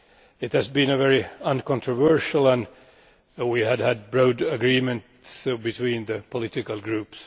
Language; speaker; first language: English; non-native, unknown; Finnish